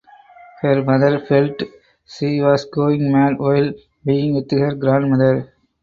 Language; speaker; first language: English; non-native, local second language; Tamil